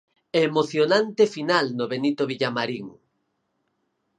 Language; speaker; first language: Galician; native; Galician